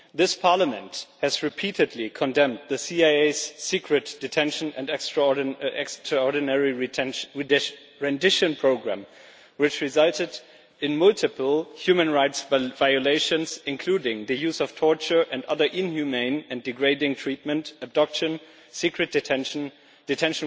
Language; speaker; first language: English; non-native, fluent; German